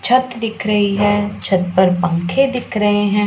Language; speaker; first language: Hindi; non-native, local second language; Punjabi